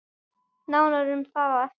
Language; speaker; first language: Icelandic; native; Icelandic